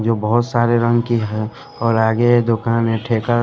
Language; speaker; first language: Hindi; non-native, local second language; Bhojpuri